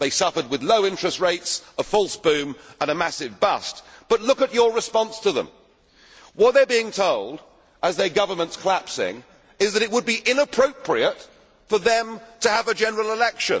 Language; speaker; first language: English; native; English